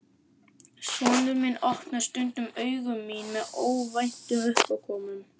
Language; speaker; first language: Icelandic; native; Icelandic